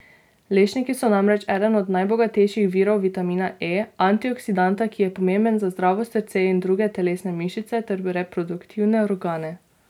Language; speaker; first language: Slovenian; native; Slovenian